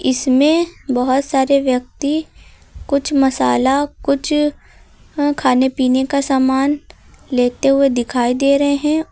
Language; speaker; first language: Hindi; native; Hindi